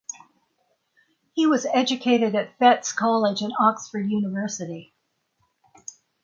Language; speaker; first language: English; native; English